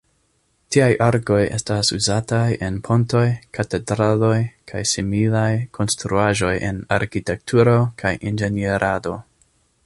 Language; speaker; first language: Esperanto; non-native, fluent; English